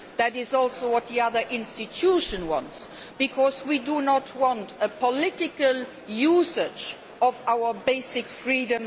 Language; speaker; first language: English; non-native, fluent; Luxembourgish